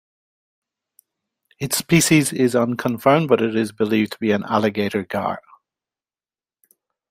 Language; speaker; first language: English; native; English